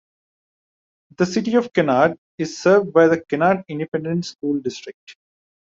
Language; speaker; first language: English; non-native, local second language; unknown